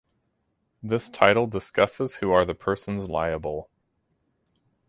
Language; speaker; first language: English; native; English